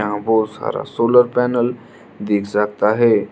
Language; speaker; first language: Hindi; non-native, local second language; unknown